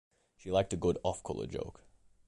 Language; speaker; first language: English; native; English